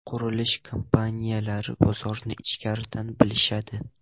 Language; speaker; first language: Uzbek; non-native, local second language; Russian